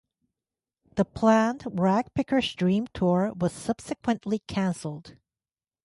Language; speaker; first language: English; native; English